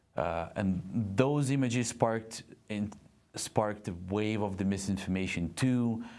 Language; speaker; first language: English; non-native, fluent; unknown